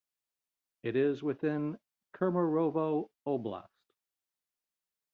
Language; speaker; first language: English; native; English